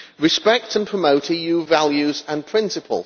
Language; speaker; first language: English; native; English